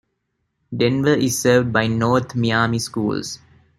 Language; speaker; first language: English; non-native, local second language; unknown